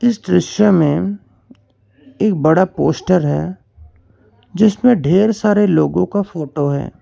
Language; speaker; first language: Hindi; non-native, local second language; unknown